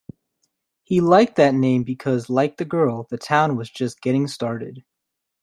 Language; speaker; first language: English; native; English